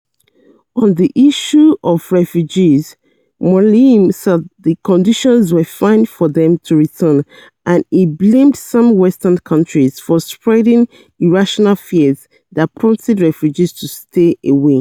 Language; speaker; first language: English; non-native, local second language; Yoruba